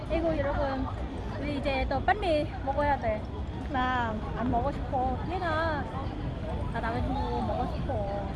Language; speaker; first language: Korean; non-native, learner; Vietnamese